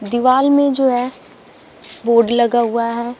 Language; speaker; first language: Hindi; native; Hindi